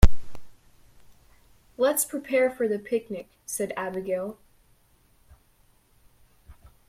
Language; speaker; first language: English; native; English